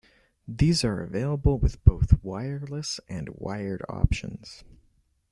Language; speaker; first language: English; native; English